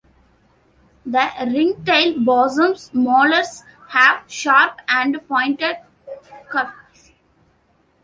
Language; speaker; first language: English; non-native, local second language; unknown